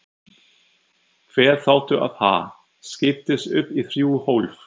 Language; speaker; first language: Icelandic; non-native, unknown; German